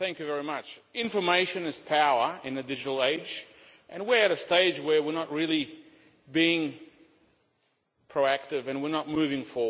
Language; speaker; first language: English; non-native, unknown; Lithuanian